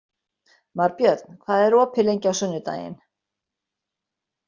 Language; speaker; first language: Icelandic; native; Icelandic